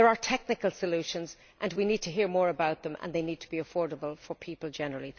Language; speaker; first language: English; native; English